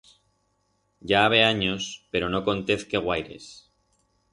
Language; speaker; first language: Aragonese; non-native, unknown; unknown